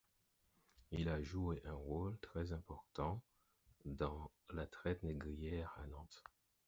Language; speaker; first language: French; non-native, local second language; Haitian Creole